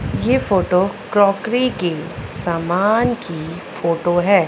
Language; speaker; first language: Hindi; non-native, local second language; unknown